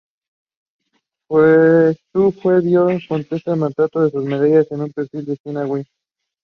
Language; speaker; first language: English; non-native, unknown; Spanish